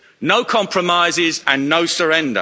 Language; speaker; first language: English; native; English